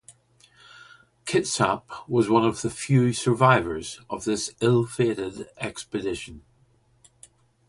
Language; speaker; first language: English; native; English